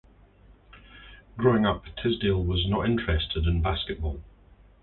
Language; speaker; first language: English; native; English